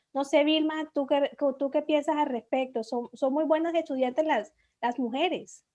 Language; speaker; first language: Spanish; native; Spanish